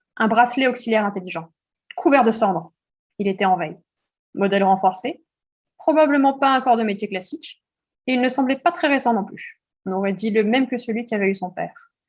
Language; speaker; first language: French; early bilingual, heritage; French